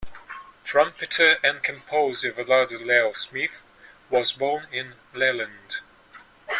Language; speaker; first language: English; native; English